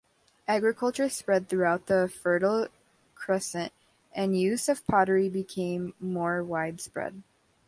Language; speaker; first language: English; native; English